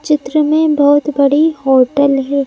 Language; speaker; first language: Hindi; native; Hindi